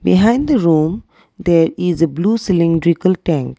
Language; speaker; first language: English; non-native, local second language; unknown